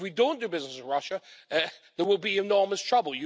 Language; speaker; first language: English; native; English